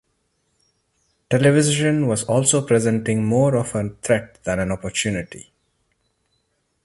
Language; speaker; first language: English; non-native, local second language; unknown